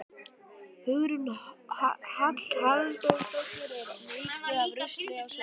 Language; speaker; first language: Icelandic; native; Icelandic